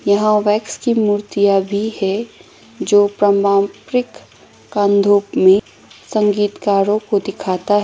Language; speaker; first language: Hindi; non-native, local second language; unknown